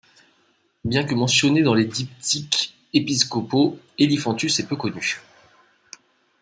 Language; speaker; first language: French; native; French